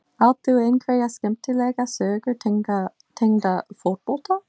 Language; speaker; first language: Icelandic; non-native, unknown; English